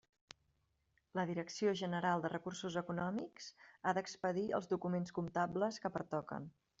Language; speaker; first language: Catalan; native; Catalan